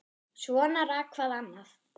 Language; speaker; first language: Icelandic; non-native, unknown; German